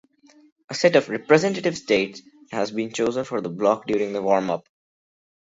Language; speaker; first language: English; non-native, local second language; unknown